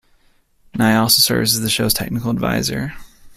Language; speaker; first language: English; native; English